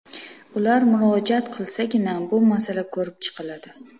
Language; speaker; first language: Uzbek; native; Uzbek